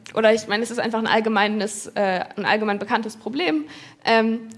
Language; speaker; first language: German; native; German